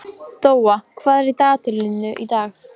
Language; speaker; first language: Icelandic; non-native, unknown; Polish